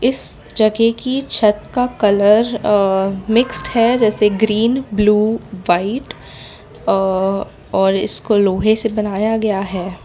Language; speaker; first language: Hindi; non-native, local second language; Gujarati